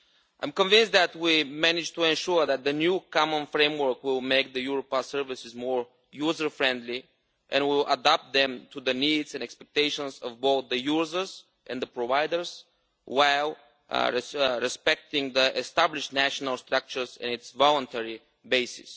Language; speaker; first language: English; non-native, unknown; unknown